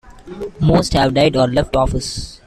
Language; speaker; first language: English; non-native, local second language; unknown